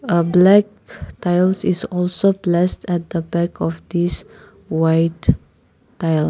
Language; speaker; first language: English; non-native, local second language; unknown